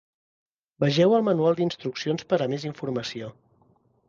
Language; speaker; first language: Catalan; native; Catalan